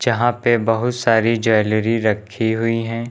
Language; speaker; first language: Hindi; native; Hindi